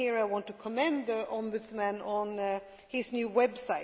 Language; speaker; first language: English; non-native, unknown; Swedish